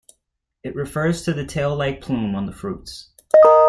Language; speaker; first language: English; native; English